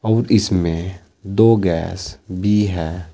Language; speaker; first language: Hindi; native; Hindi